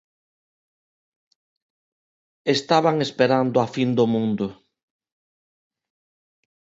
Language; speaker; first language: Galician; non-native, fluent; Spanish